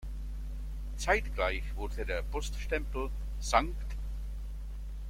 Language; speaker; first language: German; non-native, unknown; Czech